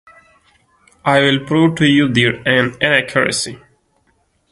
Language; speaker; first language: English; non-native, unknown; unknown